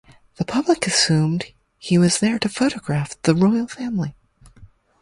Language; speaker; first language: English; native; English